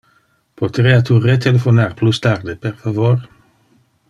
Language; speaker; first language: Interlingua; non-native, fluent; Dutch